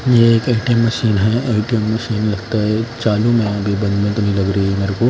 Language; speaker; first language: Hindi; non-native, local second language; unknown